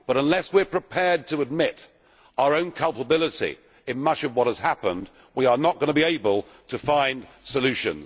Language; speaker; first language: English; native; English